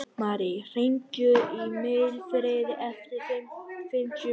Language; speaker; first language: Icelandic; non-native, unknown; Vietnamese